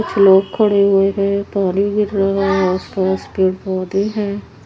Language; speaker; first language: Hindi; native; Hindi